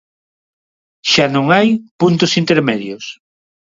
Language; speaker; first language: Galician; non-native, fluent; Spanish